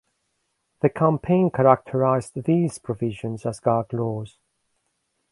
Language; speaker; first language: English; non-native, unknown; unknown